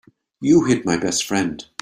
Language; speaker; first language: English; native; English